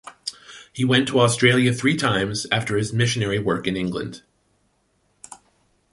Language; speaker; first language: English; native; English